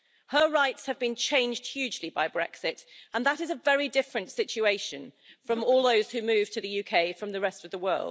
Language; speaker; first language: English; native; English